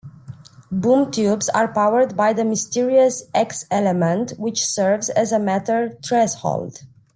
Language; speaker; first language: English; non-native, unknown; Romanian